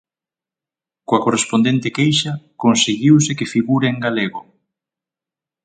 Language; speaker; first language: Galician; native; Galician